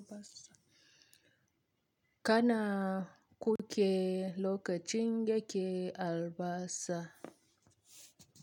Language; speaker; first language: Hausa; native; Hausa